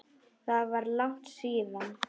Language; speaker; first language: Icelandic; non-native, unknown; Polish